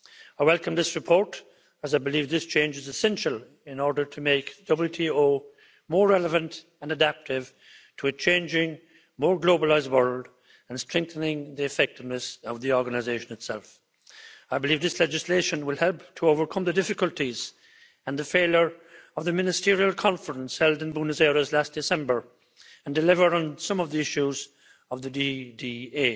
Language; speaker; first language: English; native; English